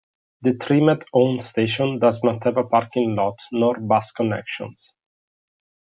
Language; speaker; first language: English; non-native, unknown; Italian